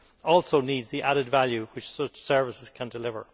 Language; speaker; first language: English; native; English